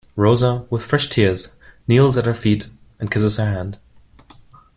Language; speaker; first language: English; non-native, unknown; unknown